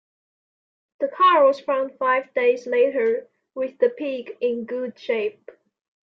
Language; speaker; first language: English; non-native, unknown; Chinese